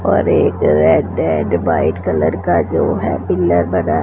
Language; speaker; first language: Hindi; non-native, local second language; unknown